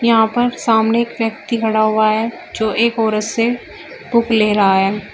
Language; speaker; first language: Hindi; native; Hindi